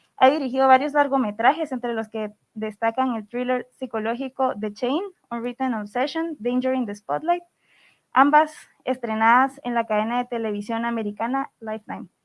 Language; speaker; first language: Spanish; native; Spanish